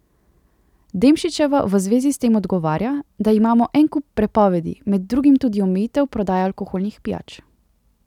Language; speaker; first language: Slovenian; native; Slovenian